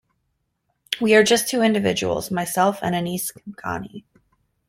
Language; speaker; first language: English; native; English